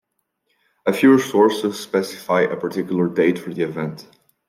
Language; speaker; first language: English; non-native, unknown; French